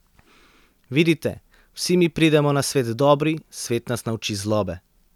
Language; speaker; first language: Slovenian; native; Slovenian